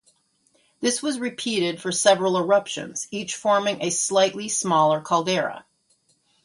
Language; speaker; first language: English; native; English